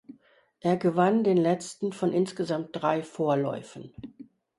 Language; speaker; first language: German; non-native, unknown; English